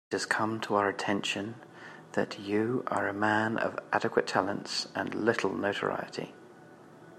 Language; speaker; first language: English; native; English